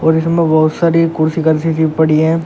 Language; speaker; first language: Hindi; native; Hindi